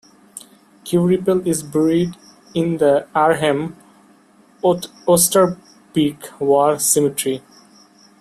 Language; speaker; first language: English; non-native, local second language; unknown